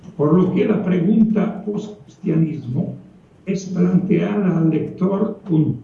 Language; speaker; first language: Spanish; non-native, related language; Italian